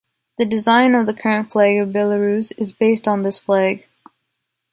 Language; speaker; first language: English; native; English